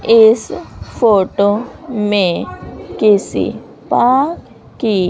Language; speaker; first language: Hindi; native; Hindi